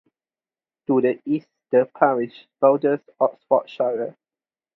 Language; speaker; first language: English; non-native, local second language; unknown